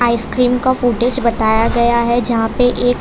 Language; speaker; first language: Hindi; non-native, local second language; Gujarati